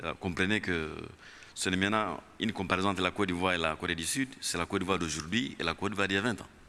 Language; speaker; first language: French; non-native, local second language; Kinyarwanda